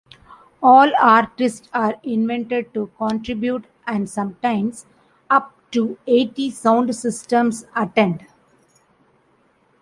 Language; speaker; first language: English; non-native, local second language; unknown